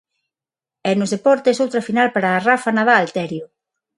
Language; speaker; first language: Galician; non-native, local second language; Spanish